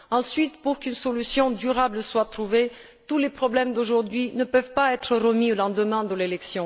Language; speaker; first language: French; non-native, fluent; Bulgarian